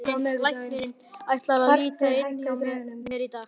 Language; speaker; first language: Icelandic; native; Icelandic